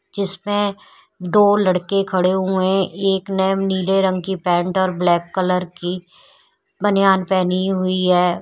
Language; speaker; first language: Hindi; native; Hindi